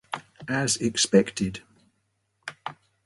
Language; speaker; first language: English; native; English